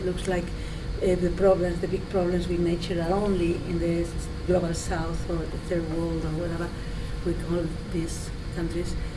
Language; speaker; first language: English; non-native, fluent; Spanish